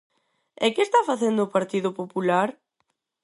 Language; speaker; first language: Galician; non-native, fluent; Spanish